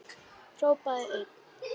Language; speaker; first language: Icelandic; native; Icelandic